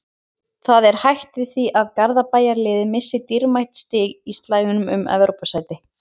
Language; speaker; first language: Icelandic; native; Icelandic